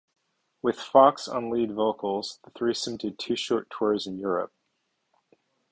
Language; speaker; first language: English; native; English